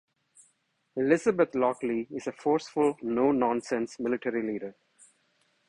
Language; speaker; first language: English; non-native, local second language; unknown